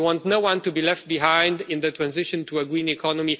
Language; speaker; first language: English; non-native, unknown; Romanian